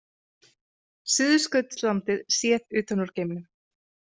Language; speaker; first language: Icelandic; native; Icelandic